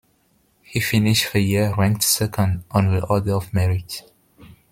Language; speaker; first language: English; non-native, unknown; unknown